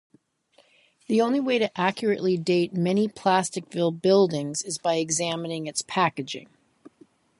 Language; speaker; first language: English; native; English